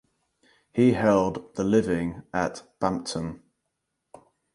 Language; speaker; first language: English; native; English